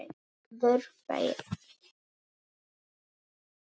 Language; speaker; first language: Icelandic; non-native, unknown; Polish